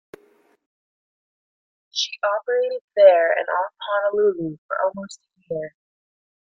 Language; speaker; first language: English; native; English